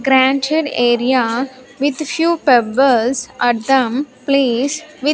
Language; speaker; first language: English; non-native, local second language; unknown